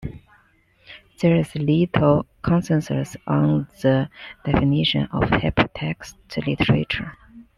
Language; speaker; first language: English; non-native, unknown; Chinese